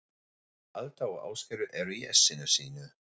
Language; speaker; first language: Icelandic; non-native, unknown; German